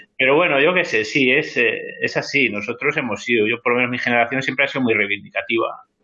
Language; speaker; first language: Spanish; native; Spanish